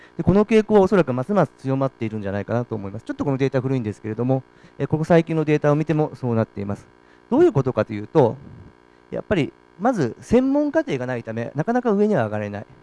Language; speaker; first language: Japanese; native; Japanese